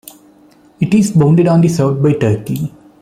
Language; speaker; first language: English; non-native, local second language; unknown